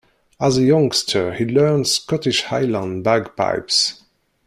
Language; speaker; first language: English; non-native, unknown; Kabyle